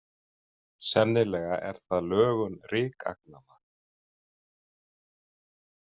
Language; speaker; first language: Icelandic; native; Icelandic